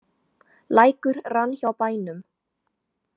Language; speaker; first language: Icelandic; non-native, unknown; Chinese